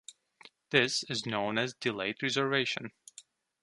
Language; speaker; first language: English; non-native, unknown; Turkish